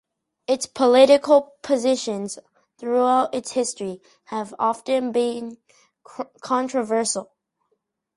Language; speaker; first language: English; native; English